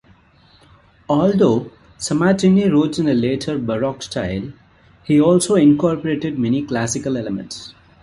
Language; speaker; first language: English; non-native, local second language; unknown